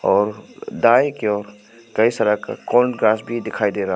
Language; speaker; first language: Hindi; non-native, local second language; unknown